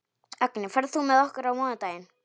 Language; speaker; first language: Icelandic; non-native, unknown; Polish